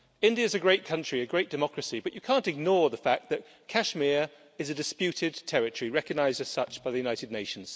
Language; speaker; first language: English; native; English